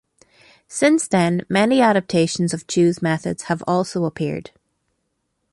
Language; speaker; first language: English; native; English